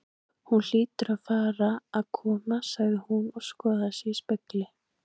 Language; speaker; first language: Icelandic; native; Icelandic